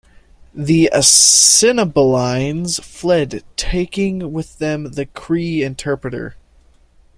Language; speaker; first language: English; native; English